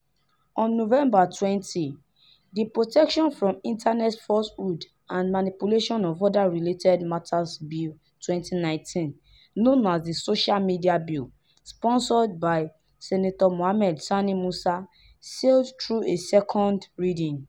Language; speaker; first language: English; non-native, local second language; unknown